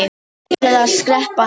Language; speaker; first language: Icelandic; non-native, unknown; Polish